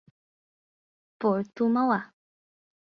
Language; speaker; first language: Portuguese; non-native, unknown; English